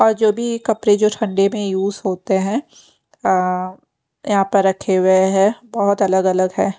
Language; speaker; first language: Hindi; non-native, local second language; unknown